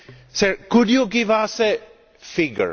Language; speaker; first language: English; non-native, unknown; Greek